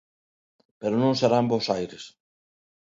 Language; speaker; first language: Galician; non-native, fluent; Spanish